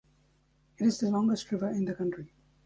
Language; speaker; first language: English; native; English